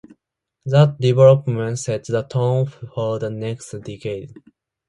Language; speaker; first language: English; non-native, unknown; Japanese